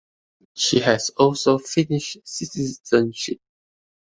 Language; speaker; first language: English; non-native, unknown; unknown